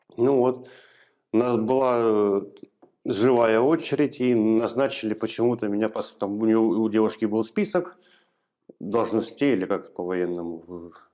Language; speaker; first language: Russian; native; Russian